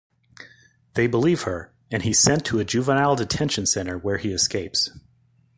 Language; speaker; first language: English; native; English